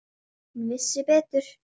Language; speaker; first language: Icelandic; native; Icelandic